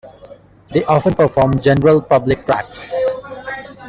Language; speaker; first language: English; non-native, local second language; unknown